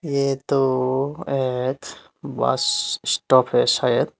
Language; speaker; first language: Hindi; non-native, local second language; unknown